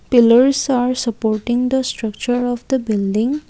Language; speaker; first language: English; non-native, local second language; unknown